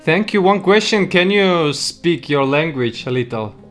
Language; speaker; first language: English; non-native, fluent; Russian